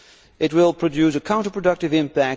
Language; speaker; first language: English; non-native, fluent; Dutch